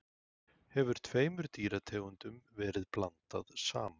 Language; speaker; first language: Icelandic; native; Icelandic